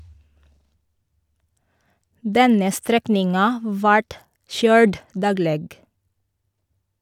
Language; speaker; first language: Norwegian; non-native, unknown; Filipino